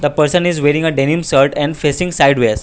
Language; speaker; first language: English; non-native, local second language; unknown